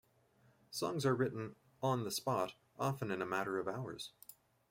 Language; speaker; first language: English; native; English